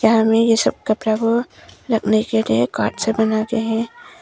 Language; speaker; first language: Hindi; non-native, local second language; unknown